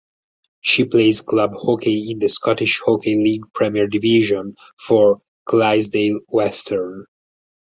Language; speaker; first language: English; non-native, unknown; Italian